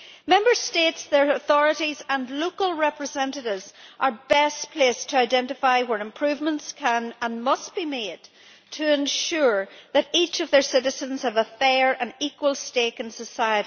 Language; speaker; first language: English; native; English